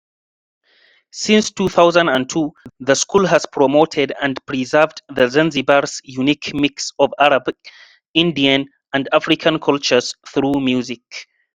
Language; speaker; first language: English; non-native, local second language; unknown